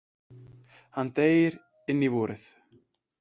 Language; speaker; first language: Icelandic; native; Icelandic